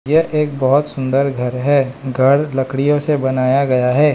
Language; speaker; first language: Hindi; non-native, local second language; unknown